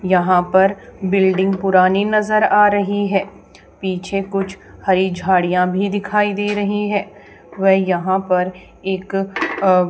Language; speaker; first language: Hindi; native; Hindi